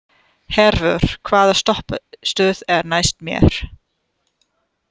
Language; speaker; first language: Icelandic; non-native, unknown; German